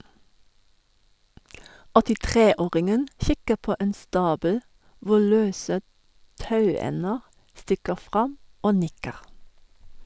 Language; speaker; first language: Norwegian; non-native, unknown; German